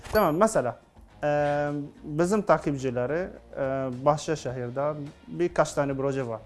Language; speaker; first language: Turkish; non-native, learner; Arabic